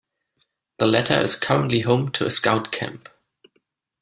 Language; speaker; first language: English; non-native, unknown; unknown